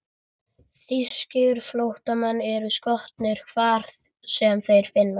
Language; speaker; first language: Icelandic; native; Icelandic